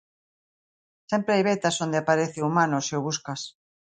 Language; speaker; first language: Galician; native; Galician